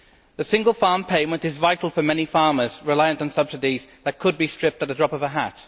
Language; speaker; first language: English; native; English